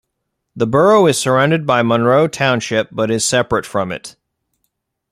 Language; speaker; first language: English; native; English